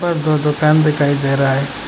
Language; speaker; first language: Hindi; non-native, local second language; Bangla